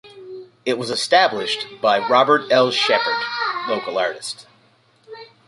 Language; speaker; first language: English; native; English